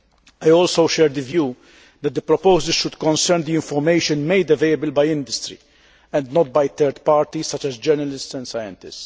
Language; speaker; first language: English; non-native, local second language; Maltese